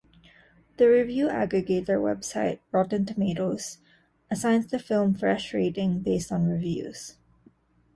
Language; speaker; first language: English; non-native, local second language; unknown